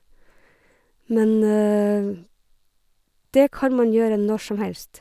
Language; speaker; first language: Norwegian; native; Norwegian